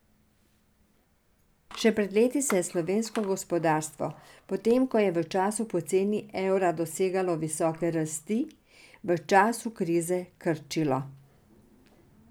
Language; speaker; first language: Slovenian; non-native, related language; Serbian